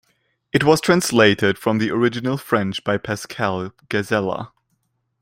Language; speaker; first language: English; non-native, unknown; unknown